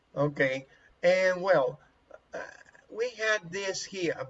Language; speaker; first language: English; non-native, fluent; Spanish